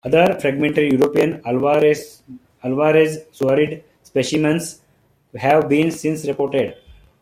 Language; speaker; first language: English; non-native, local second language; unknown